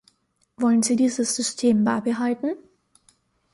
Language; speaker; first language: German; native; German